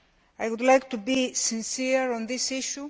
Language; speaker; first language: English; non-native, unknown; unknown